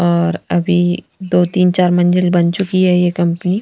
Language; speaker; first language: Hindi; non-native, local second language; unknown